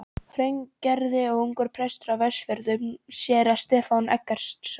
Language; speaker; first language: Icelandic; non-native, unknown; Polish